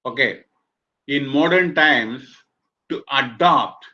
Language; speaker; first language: English; non-native, local second language; Malayalam